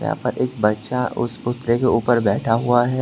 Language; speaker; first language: Hindi; non-native, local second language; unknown